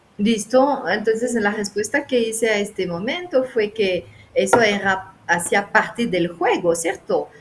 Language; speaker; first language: Spanish; non-native, fluent; French